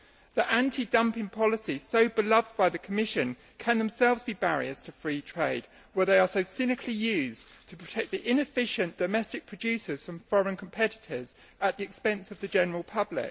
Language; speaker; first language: English; native; English